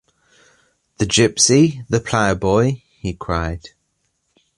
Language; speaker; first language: English; native; English